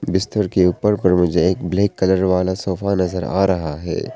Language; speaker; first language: Hindi; non-native, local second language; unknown